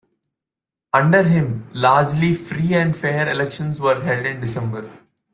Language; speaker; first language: English; non-native, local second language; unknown